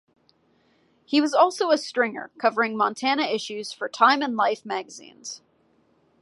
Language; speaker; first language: English; native; English